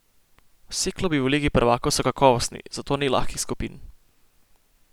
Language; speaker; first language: Slovenian; native; Slovenian